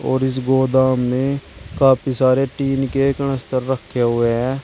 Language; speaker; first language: Hindi; native; Hindi